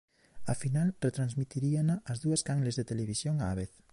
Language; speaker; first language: Galician; native; Galician